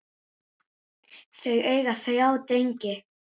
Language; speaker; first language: Icelandic; native; Icelandic